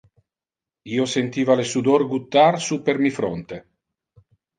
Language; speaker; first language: Interlingua; non-native, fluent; Italian